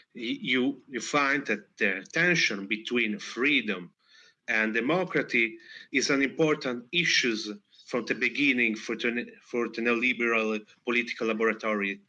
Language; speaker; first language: English; non-native, fluent; Italian